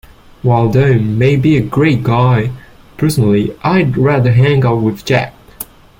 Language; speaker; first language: English; non-native, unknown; French